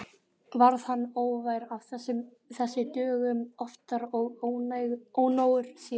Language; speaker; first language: Icelandic; native; Icelandic